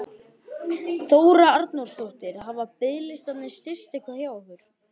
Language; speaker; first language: Icelandic; native; Icelandic